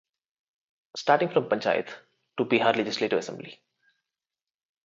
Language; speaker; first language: English; non-native, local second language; Telugu